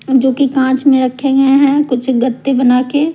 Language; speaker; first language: Hindi; non-native, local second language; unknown